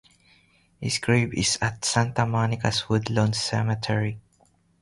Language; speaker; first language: English; non-native, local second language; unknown